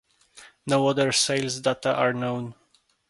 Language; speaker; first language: English; non-native, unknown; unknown